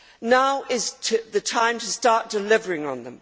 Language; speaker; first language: English; native; English